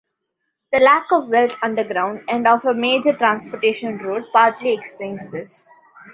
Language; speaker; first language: English; non-native, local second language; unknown